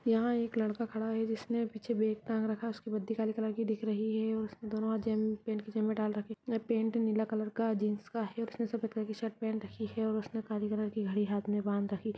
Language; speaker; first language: Hindi; native; Hindi